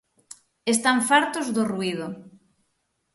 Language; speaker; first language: Galician; native; Galician